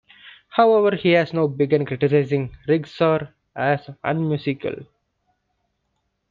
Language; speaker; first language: English; non-native, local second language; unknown